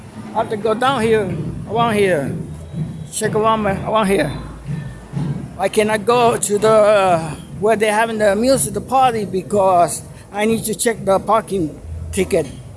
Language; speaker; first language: English; non-native, local second language; Spanish